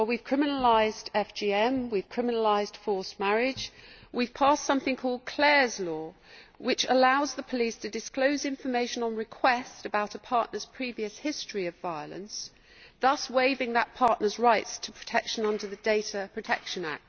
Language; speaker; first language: English; native; English